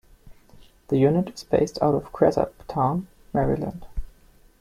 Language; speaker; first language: English; non-native, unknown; German